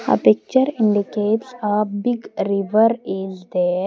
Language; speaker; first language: English; non-native, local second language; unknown